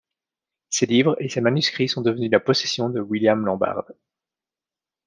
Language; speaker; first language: French; native; French